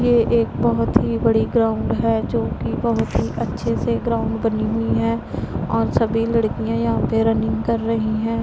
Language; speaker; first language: Hindi; non-native, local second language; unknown